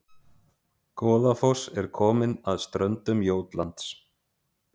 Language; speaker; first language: Icelandic; native; Icelandic